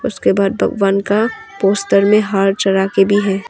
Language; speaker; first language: Hindi; early bilingual, other home language; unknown